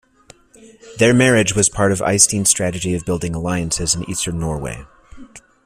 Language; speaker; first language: English; native; English